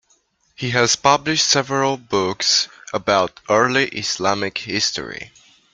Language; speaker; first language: English; native; English